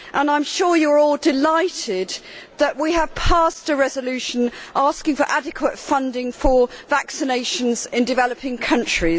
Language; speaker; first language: English; native; English